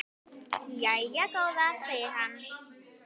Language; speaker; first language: Icelandic; native; Icelandic